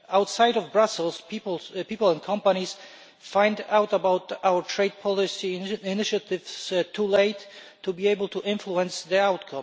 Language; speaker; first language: English; non-native, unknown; Polish